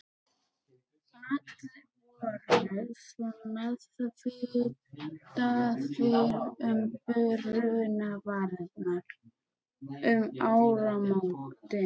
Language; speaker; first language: Icelandic; native; Icelandic